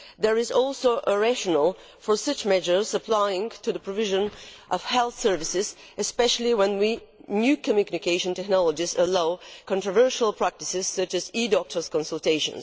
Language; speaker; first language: English; non-native, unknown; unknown